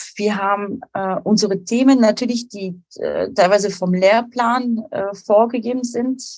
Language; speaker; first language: German; non-native, fluent; French